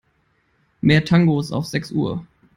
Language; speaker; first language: English; non-native, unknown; German